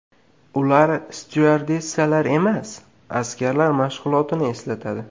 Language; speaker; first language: Uzbek; native; Uzbek